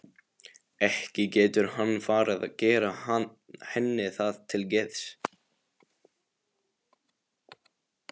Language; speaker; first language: Icelandic; non-native, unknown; Polish